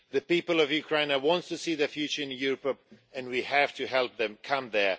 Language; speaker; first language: English; non-native, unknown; Swedish